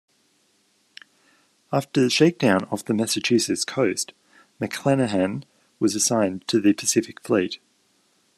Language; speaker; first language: English; native; English